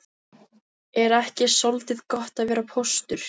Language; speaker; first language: Icelandic; non-native, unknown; Filipino